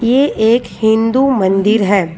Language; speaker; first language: Hindi; non-native, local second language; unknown